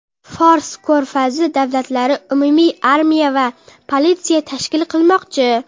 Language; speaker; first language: Uzbek; non-native, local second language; Kara-Kalpak